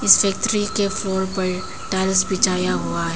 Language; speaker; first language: Hindi; non-native, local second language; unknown